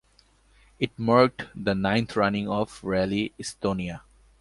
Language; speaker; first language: English; non-native, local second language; Bangla